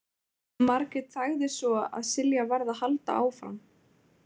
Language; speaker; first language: Icelandic; native; Icelandic